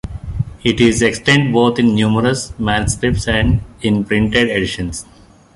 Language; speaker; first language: English; non-native, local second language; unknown